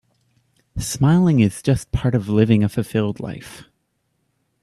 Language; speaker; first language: English; native; English